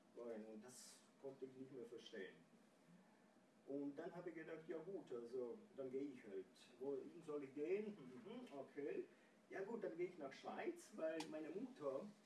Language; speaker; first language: German; non-native, fluent; Croatian